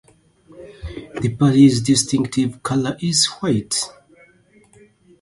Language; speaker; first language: English; non-native, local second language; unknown